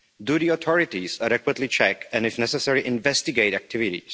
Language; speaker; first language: English; non-native, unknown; Czech